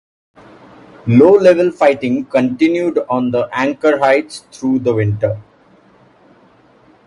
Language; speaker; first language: English; non-native, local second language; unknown